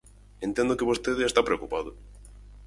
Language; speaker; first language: Galician; native; Galician